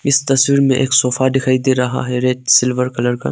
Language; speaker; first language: Hindi; non-native, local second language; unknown